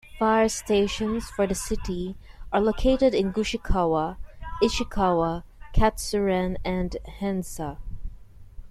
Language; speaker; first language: English; non-native, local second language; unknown